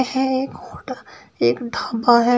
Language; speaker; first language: Hindi; native; Hindi